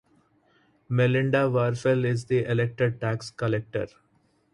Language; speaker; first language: English; non-native, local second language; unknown